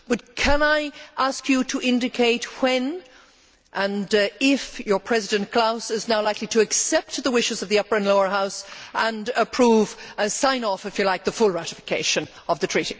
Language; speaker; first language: English; native; English